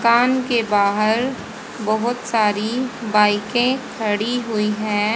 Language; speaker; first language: Hindi; native; Hindi